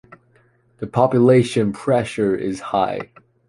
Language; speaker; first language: English; non-native, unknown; Chinese